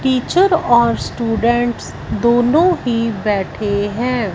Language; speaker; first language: Hindi; non-native, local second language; Punjabi